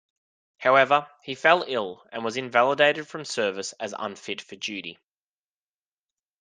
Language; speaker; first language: English; native; English